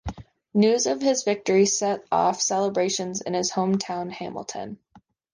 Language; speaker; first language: English; native; English